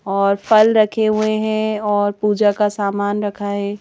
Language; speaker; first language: Hindi; native; Hindi